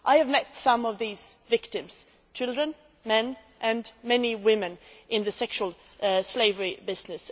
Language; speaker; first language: English; non-native, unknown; Swedish